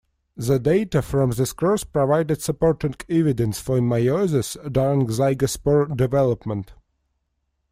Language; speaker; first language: English; non-native, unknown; Russian